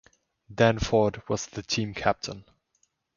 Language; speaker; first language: English; non-native, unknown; German